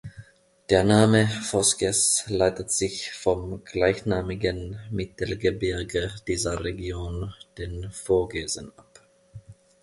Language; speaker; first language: German; non-native, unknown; Finnish